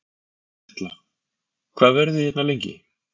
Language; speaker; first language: Icelandic; native; Icelandic